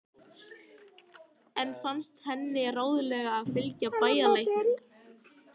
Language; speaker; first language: Icelandic; native; Icelandic